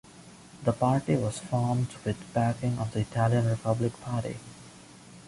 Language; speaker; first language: English; non-native, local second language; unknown